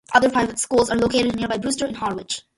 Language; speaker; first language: English; early bilingual, other home language; Malayalam